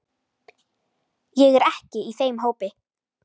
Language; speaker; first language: Icelandic; native; Icelandic